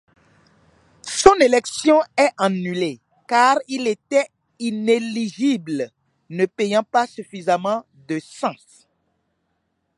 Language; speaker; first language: French; non-native, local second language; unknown